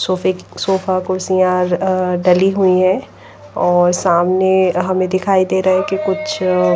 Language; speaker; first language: Hindi; non-native, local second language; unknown